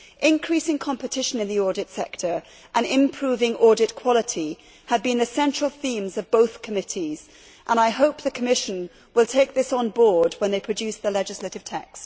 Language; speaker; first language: English; native; English